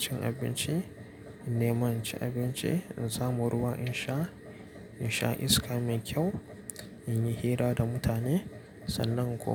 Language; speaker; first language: Hausa; native; Hausa